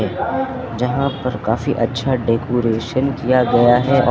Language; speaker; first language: Hindi; native; Hindi